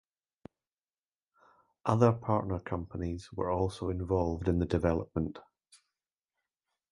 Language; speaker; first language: English; native; English